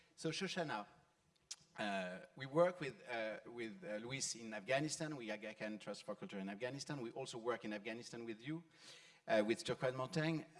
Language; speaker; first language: English; non-native, fluent; French